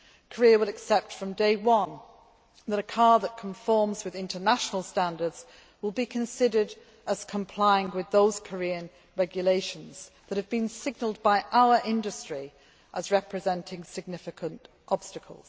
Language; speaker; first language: English; non-native, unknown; Greek